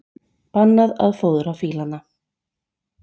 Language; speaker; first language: Icelandic; native; Icelandic